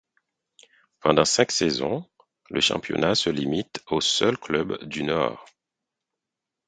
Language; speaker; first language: French; non-native, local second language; Haitian Creole